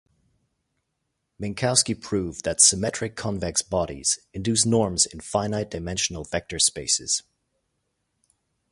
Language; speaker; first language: English; native; English